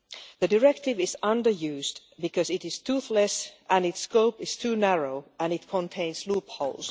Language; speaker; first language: English; non-native, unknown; Finnish